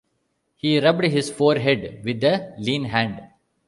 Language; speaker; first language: English; non-native, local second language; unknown